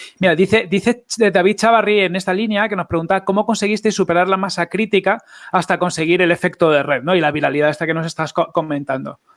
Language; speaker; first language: Spanish; native; Spanish